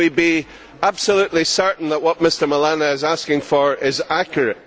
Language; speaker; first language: English; native; English